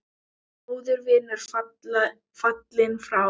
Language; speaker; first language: Icelandic; non-native, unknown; Thai